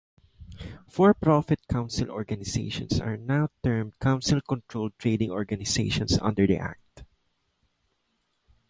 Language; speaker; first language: English; non-native, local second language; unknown